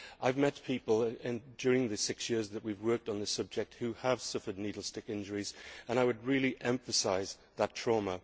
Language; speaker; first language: English; native; English